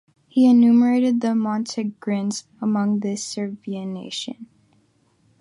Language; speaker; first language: English; non-native, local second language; Filipino